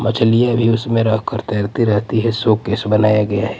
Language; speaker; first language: Hindi; non-native, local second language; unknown